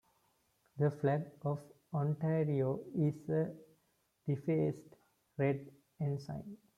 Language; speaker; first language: English; non-native, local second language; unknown